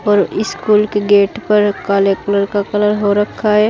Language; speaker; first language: Hindi; native; Hindi